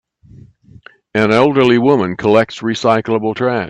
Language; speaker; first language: English; native; English